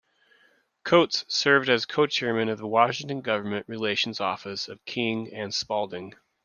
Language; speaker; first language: English; native; English